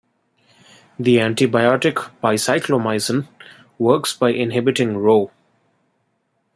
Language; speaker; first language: English; non-native, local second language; Bangla